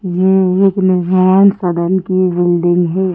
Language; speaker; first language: Hindi; native; Hindi